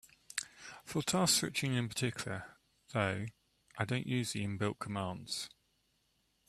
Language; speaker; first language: English; native; English